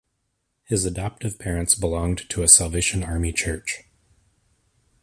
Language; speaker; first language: English; native; English